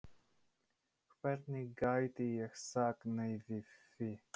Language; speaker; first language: Icelandic; non-native, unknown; Polish